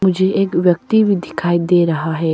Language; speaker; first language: Hindi; non-native, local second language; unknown